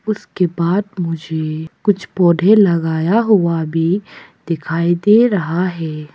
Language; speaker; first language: Hindi; non-native, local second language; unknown